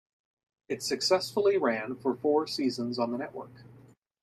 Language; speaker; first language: English; native; English